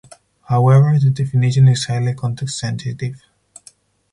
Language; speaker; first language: English; non-native, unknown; Spanish